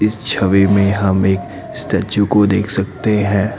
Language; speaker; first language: Hindi; non-native, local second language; Assamese